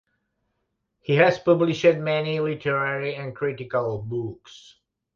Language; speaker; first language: English; non-native, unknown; Catalan